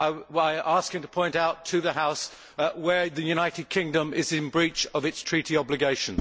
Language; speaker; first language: English; native; English